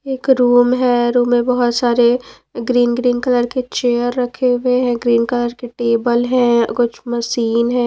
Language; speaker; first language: Hindi; non-native, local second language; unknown